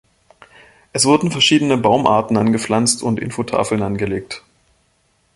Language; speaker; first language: German; native; German